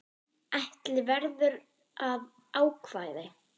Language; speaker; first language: Icelandic; non-native, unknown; German